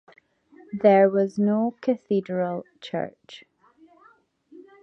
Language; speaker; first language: English; native; English